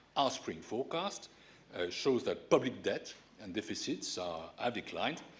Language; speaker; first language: English; non-native, fluent; French